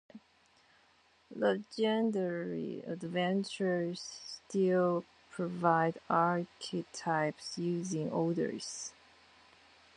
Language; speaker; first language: English; non-native, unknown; Chinese